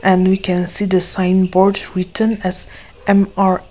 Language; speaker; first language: English; non-native, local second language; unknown